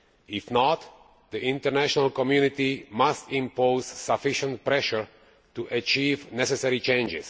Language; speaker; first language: English; non-native, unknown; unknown